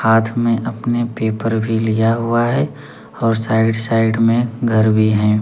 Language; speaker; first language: Hindi; native; Hindi